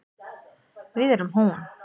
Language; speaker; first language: Icelandic; native; Icelandic